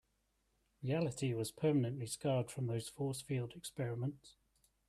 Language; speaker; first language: English; native; English